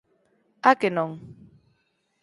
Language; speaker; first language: Galician; native; Galician